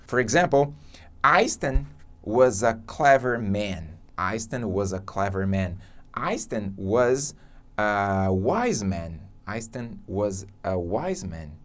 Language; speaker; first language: English; non-native, fluent; Portuguese